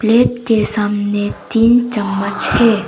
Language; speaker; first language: Hindi; non-native, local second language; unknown